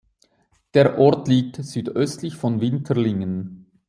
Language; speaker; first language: German; native; German